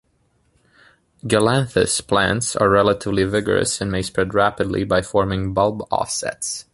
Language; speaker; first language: English; native; English